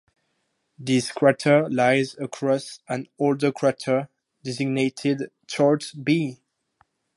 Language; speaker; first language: English; non-native, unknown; French